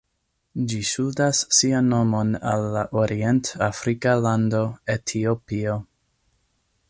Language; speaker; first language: Esperanto; non-native, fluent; English